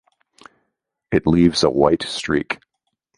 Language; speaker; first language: English; native; English